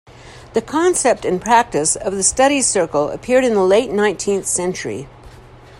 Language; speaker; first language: English; native; English